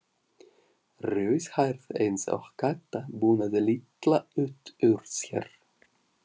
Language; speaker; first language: Icelandic; non-native, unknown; Russian